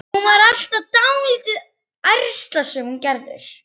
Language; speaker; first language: Icelandic; native; Icelandic